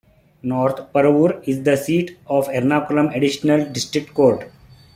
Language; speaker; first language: English; non-native, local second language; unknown